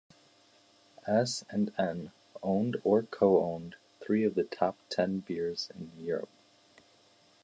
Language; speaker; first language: English; native; English